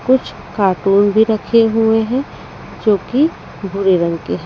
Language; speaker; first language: Hindi; native; Hindi